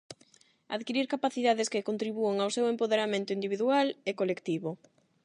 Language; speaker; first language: Galician; non-native, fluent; Spanish